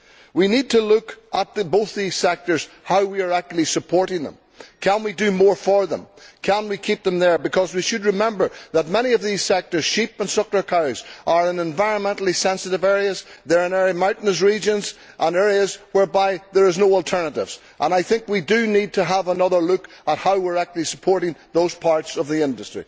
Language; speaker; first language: English; native; English